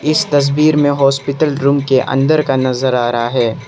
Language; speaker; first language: Hindi; non-native, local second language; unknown